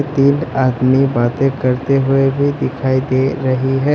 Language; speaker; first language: Hindi; non-native, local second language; Assamese